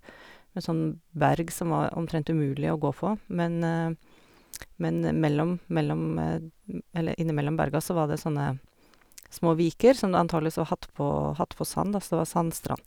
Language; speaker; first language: Norwegian; native; Norwegian